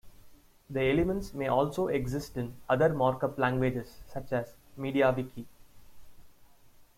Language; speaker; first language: English; non-native, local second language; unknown